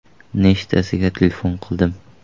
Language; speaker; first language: Uzbek; native; Uzbek